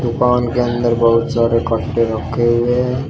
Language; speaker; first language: Hindi; native; Hindi